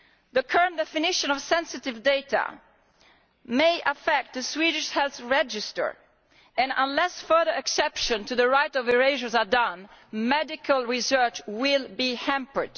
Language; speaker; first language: English; non-native, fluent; Italian